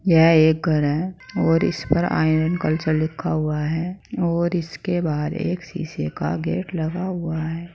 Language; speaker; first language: Hindi; native; Hindi